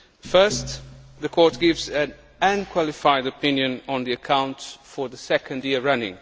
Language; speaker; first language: English; non-native, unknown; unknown